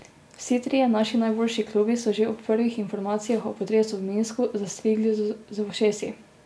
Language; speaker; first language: Slovenian; native; Slovenian